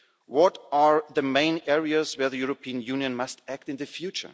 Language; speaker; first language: English; non-native, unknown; German